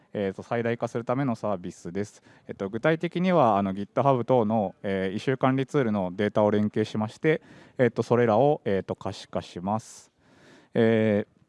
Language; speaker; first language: Japanese; native; Japanese